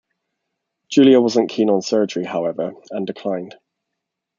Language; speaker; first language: English; native; English